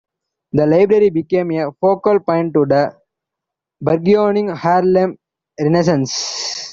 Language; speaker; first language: English; non-native, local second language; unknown